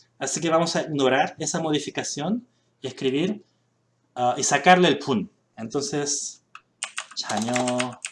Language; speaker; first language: Spanish; early bilingual, other home language; Korean